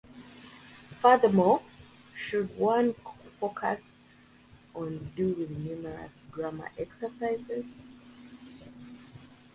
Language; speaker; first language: English; native; English